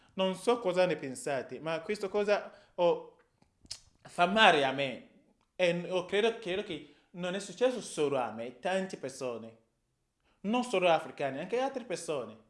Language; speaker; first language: Italian; non-native, fluent; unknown